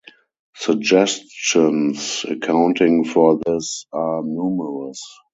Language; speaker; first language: English; non-native, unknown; German